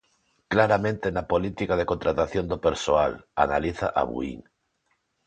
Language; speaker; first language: Galician; non-native, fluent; Spanish